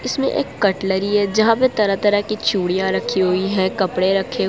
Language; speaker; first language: Hindi; non-native, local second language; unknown